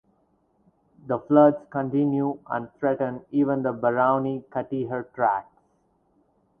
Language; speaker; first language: English; non-native, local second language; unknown